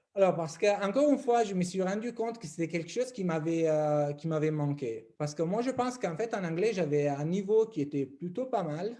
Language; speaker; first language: French; non-native, fluent; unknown